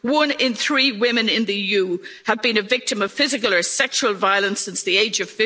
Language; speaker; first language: English; native; English